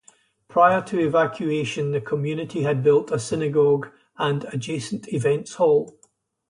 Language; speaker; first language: English; native; English